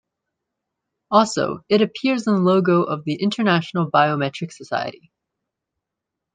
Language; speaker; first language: English; native; English